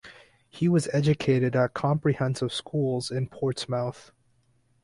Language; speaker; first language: English; non-native, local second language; Cantonese